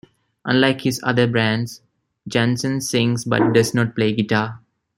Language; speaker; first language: English; non-native, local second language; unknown